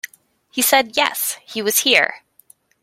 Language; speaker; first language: English; native; English